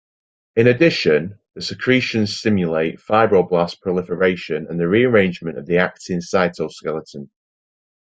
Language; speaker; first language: English; native; English